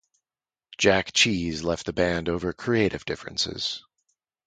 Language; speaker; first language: English; native; English